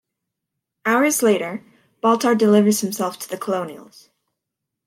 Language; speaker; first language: English; native; English